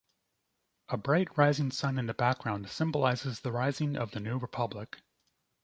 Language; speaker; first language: English; native; English